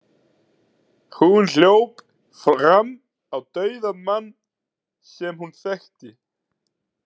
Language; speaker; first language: Icelandic; native; Icelandic